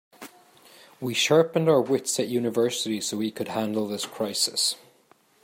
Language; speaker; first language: English; native; English